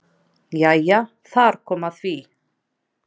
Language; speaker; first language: Icelandic; native; Icelandic